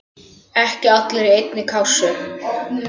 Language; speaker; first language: Icelandic; native; Icelandic